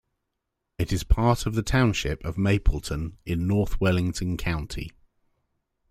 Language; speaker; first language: English; native; English